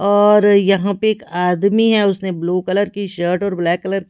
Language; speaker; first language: Hindi; native; Hindi